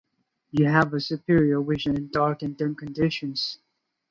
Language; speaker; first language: English; non-native, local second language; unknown